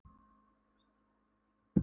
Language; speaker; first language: Icelandic; non-native, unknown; Polish